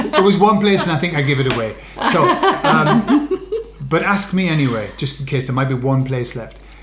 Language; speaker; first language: English; native; English